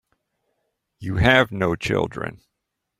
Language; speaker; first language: English; native; English